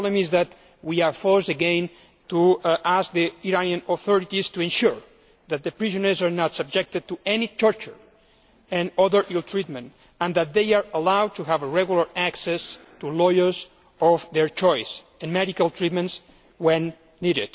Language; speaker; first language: English; non-native, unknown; Spanish